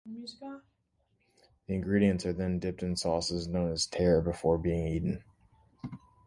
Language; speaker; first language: English; native; English